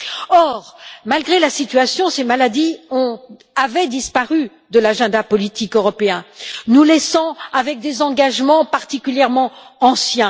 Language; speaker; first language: French; native; French